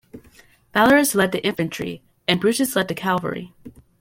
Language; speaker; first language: English; native; English